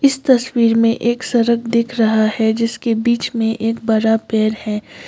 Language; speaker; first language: Hindi; non-native, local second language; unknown